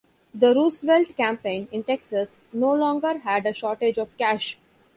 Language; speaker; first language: English; non-native, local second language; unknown